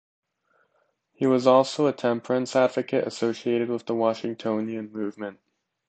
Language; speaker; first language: English; native; English